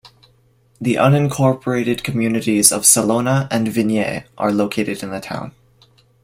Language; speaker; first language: English; native; English